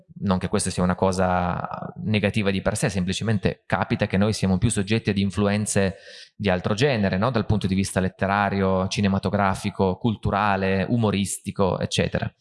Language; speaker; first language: Italian; native; Italian